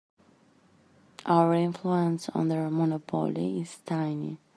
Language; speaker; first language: English; native; English